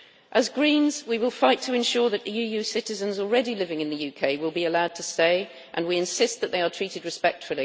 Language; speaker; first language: English; native; English